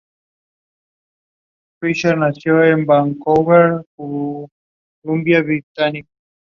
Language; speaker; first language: English; non-native, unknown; Spanish